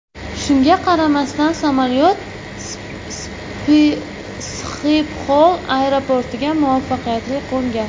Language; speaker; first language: Uzbek; native; Uzbek